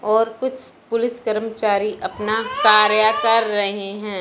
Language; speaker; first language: Hindi; non-native, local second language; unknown